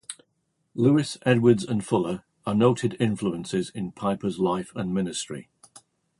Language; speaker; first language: English; native; English